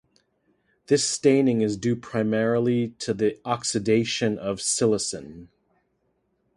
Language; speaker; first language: English; native; English